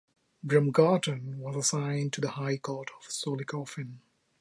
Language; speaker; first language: English; non-native, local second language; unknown